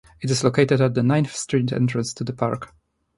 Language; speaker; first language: English; non-native, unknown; Polish